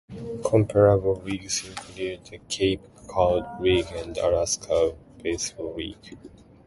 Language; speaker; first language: English; non-native, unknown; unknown